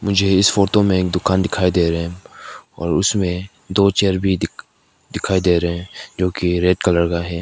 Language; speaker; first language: Hindi; non-native, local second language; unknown